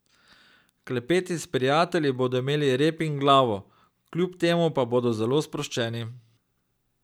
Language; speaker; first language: Slovenian; native; Slovenian